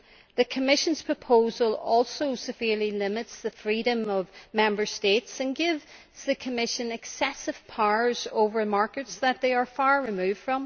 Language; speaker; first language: English; native; English